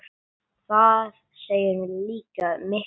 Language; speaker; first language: Icelandic; non-native, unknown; English